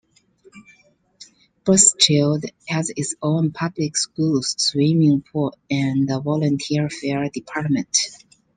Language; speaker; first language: English; non-native, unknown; Chinese